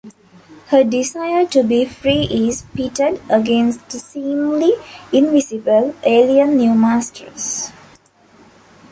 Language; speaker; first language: English; non-native, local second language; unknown